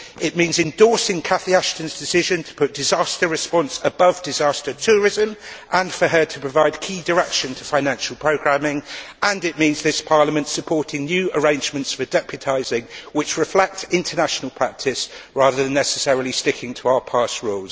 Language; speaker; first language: English; native; English